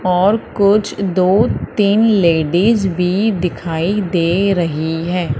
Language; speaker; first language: Hindi; native; Hindi